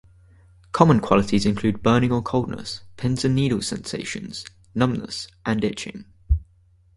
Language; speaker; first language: English; native; English